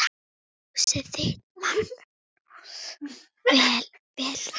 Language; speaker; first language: Icelandic; non-native, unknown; Thai